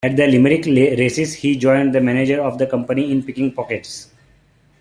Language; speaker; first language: English; non-native, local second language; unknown